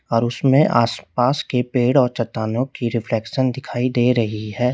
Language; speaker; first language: Hindi; native; Hindi